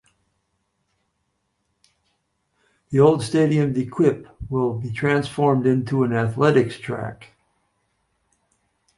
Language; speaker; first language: English; native; English